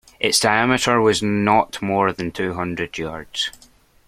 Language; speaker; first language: English; native; English